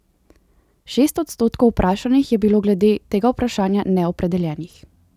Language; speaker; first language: Slovenian; native; Slovenian